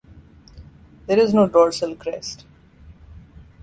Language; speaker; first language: English; non-native, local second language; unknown